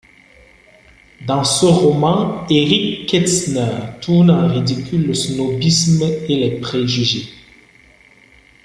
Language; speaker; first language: French; non-native, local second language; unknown